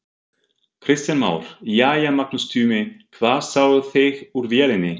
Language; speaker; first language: Icelandic; non-native, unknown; German